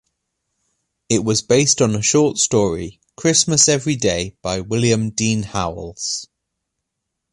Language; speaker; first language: English; native; English